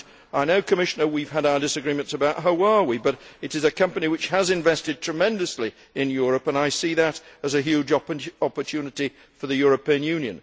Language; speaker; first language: English; native; English